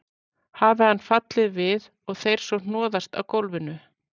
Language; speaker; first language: Icelandic; native; Icelandic